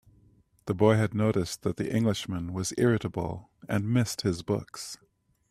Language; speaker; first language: English; native; English